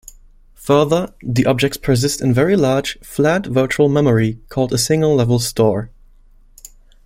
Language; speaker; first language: English; non-native, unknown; German